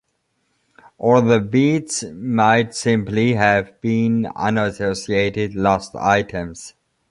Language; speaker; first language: English; non-native, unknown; German